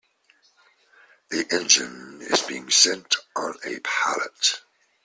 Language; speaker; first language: English; native; English